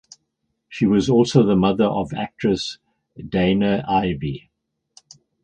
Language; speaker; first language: English; native; English